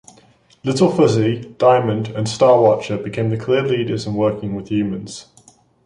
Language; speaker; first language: English; native; English